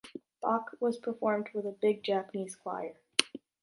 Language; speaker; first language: English; native; English